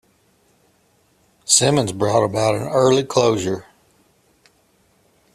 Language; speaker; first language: English; native; English